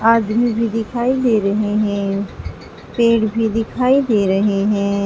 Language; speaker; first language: Hindi; native; Hindi